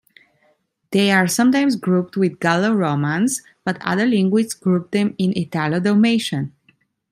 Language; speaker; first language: English; non-native, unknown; Italian